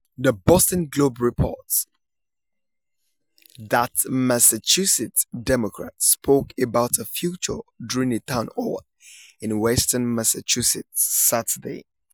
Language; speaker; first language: English; non-native, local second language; Yoruba